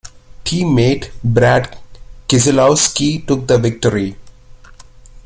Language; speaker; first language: English; non-native, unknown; German